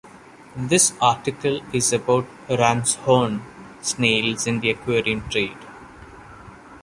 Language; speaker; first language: English; non-native, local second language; Malayalam